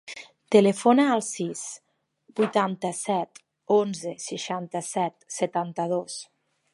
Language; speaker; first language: Catalan; native; Catalan